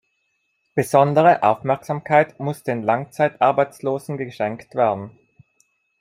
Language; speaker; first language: German; non-native, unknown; Italian